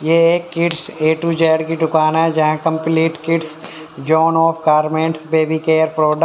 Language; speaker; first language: Hindi; native; Hindi